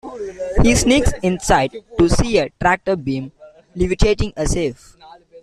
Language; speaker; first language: English; non-native, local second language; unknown